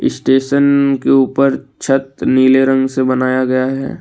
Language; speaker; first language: Hindi; non-native, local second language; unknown